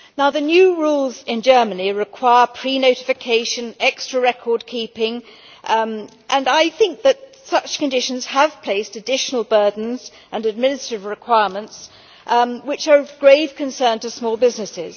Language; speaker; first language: English; native; English